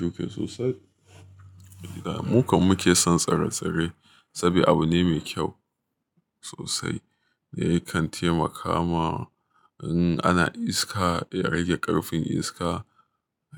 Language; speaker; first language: Hausa; native; Hausa